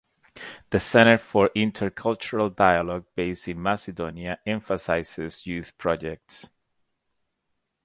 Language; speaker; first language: English; native; English